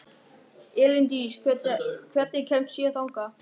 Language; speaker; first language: Icelandic; non-native, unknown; German